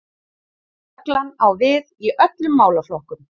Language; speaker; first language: Icelandic; native; Icelandic